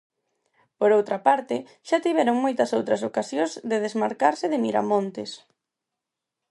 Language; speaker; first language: Galician; non-native, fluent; Spanish